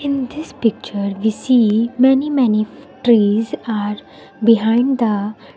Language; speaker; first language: English; non-native, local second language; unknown